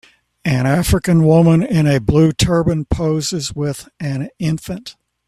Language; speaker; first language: English; native; English